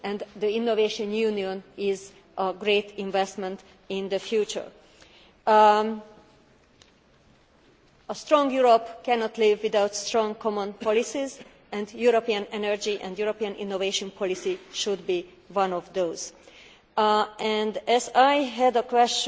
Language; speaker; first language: English; non-native, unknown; Hungarian